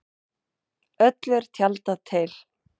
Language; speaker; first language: Icelandic; non-native, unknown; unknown